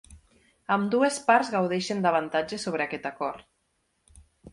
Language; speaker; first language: Catalan; native; Catalan